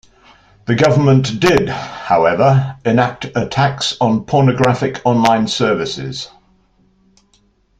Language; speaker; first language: English; native; English